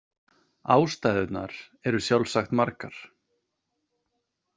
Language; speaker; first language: Icelandic; native; Icelandic